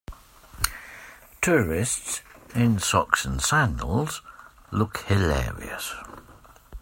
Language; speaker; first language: English; native; English